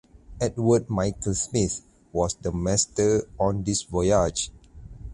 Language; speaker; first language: English; non-native, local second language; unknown